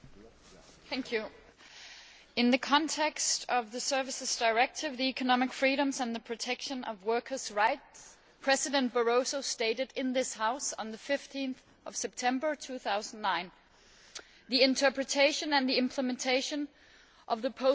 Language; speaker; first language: English; non-native, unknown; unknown